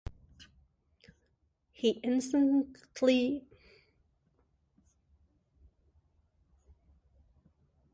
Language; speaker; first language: English; non-native, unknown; Portuguese